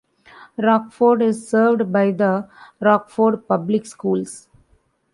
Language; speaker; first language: English; non-native, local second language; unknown